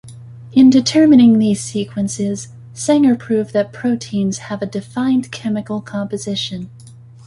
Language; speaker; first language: English; native; English